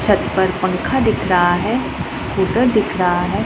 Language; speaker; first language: Hindi; non-native, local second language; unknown